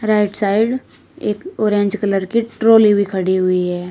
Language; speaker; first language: Hindi; native; Hindi